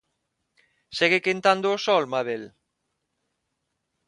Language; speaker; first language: Galician; non-native, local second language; Spanish